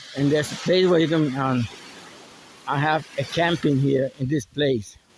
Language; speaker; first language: English; non-native, local second language; Spanish